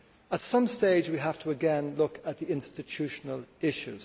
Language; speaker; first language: English; native; English